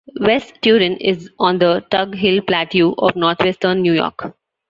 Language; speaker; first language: English; non-native, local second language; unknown